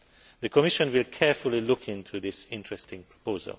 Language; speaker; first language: English; non-native, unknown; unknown